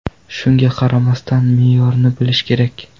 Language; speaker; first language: Uzbek; non-native, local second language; Kara-Kalpak